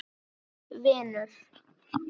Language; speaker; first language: Icelandic; native; Icelandic